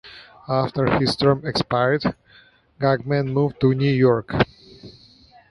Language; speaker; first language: English; native; English